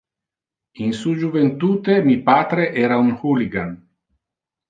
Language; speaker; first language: Interlingua; non-native, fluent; Italian